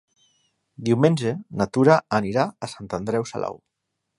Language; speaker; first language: Catalan; non-native, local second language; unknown